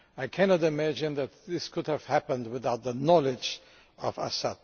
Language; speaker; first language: English; non-native, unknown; German